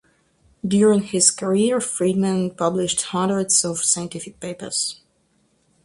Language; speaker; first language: English; non-native, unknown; Russian